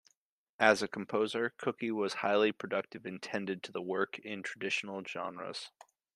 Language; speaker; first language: English; native; English